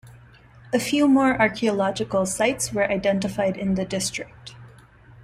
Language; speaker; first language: English; non-native, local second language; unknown